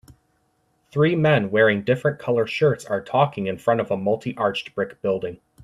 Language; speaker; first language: English; native; English